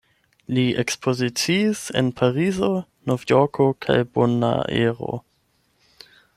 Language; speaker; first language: Esperanto; non-native, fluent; German